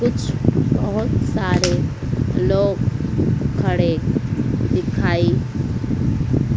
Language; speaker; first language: Hindi; native; Hindi